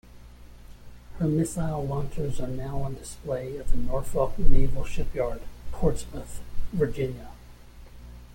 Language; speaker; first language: English; native; English